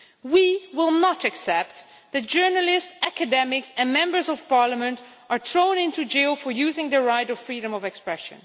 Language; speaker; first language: English; non-native, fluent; Dutch